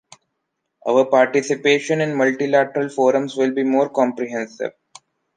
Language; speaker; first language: English; non-native, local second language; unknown